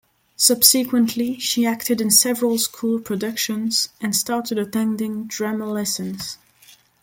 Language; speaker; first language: English; non-native, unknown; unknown